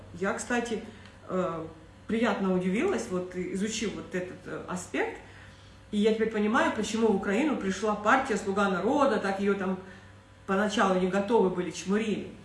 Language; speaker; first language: Russian; native; Russian